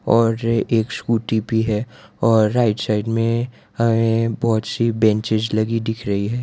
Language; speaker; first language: Hindi; non-native, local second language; Gujarati